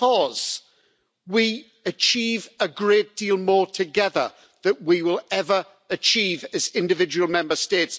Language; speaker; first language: English; native; English